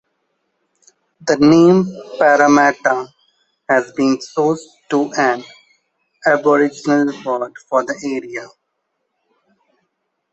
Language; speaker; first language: English; non-native, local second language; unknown